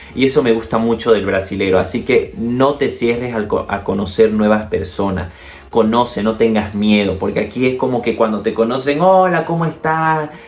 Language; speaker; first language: Spanish; native; Spanish